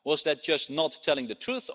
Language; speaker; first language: English; non-native, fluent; Dutch